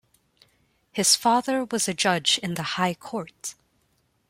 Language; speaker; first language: English; non-native, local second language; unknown